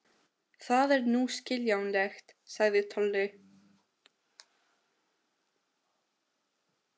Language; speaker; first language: Icelandic; non-native, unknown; Albanian